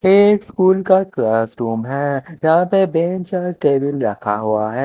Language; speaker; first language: Hindi; non-native, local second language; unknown